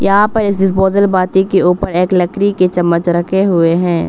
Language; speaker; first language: Hindi; non-native, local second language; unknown